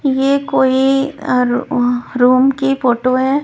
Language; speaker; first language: Hindi; non-native, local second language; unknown